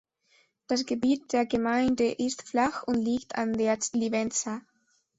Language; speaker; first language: German; non-native, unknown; Spanish